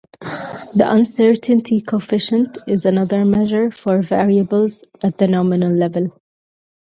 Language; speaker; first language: English; native; English